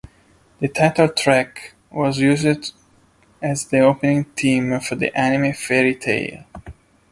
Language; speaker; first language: English; non-native, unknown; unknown